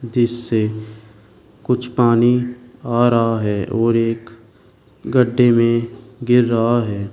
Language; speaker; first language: Hindi; native; Hindi